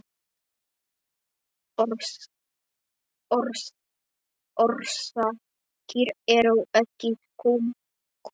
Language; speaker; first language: Icelandic; non-native, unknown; Polish